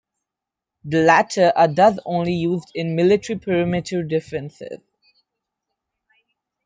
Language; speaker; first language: English; non-native, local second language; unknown